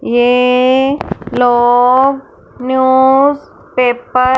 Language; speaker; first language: Hindi; non-native, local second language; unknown